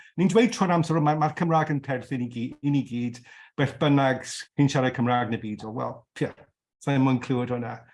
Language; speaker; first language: Welsh; non-native, local second language; English